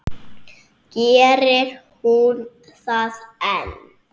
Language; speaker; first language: Icelandic; native; Icelandic